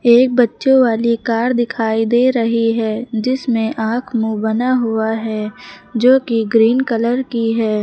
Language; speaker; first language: Hindi; native; Hindi